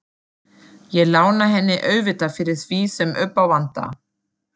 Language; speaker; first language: Icelandic; non-native, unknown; German